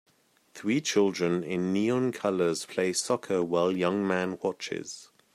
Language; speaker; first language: English; native; English